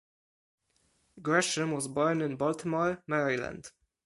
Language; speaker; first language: English; non-native, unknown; Polish